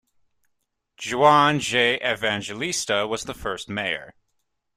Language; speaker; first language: English; native; English